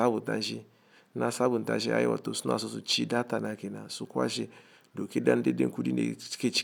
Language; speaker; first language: Hausa; non-native, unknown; Igbo